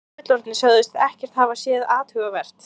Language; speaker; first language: Icelandic; native; Icelandic